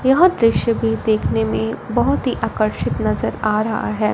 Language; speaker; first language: Hindi; non-native, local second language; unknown